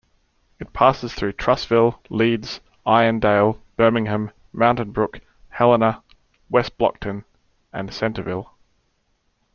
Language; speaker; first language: English; native; English